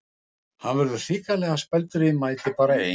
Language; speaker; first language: Icelandic; non-native, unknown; Russian